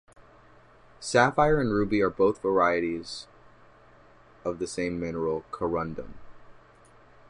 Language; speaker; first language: English; native; English